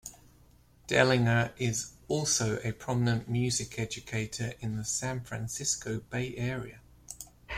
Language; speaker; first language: English; native; English